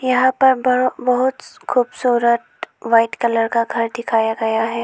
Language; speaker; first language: Hindi; non-native, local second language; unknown